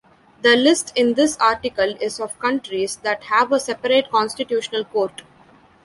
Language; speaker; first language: English; non-native, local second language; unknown